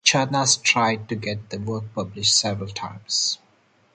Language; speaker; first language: English; non-native, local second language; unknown